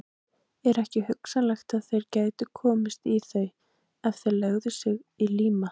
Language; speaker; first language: Icelandic; native; Icelandic